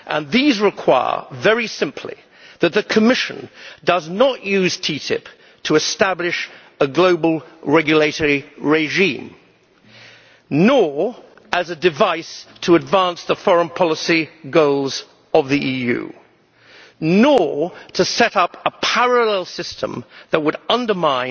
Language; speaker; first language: English; native; English